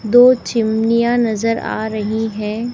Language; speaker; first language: Hindi; native; Hindi